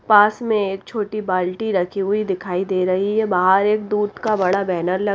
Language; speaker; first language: Hindi; native; Hindi